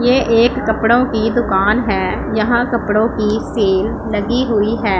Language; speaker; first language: Hindi; non-native, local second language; Punjabi